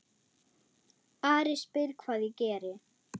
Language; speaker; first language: Icelandic; non-native, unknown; German